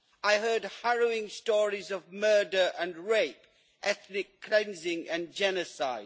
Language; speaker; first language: English; native; English